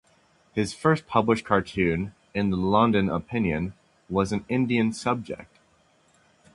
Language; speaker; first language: English; native; English